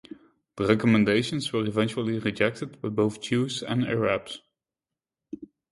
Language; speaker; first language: English; non-native, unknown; Dutch